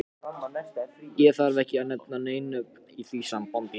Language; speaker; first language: Icelandic; non-native, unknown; Japanese